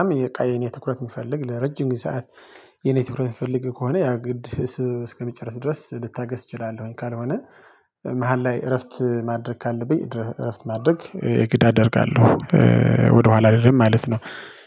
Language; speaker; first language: Amharic; non-native, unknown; Tigrinya